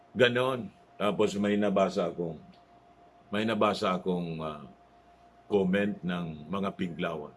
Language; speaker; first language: Filipino; non-native, local second language; Cebuano